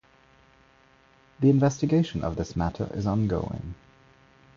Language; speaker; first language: English; non-native, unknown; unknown